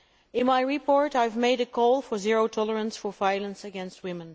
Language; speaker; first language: English; non-native, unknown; Dutch